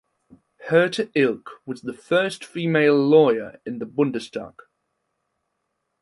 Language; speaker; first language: English; non-native, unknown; German